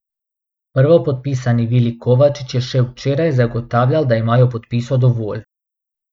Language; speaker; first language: Slovenian; non-native, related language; Bosnian